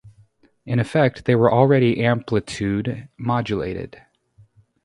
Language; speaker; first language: English; native; English